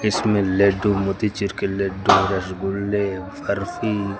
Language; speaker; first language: Hindi; native; Hindi